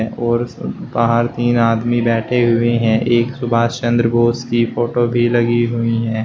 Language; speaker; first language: Hindi; native; Hindi